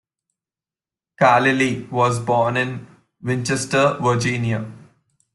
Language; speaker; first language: English; non-native, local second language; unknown